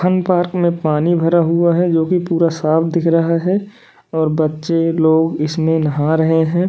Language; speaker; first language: Hindi; native; Hindi